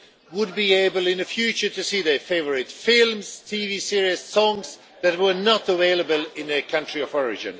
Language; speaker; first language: English; non-native, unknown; Swedish